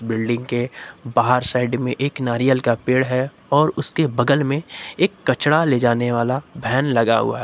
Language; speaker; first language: Hindi; native; Hindi